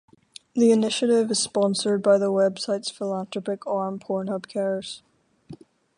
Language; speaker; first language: English; native; English